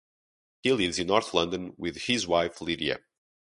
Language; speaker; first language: English; non-native, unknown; Portuguese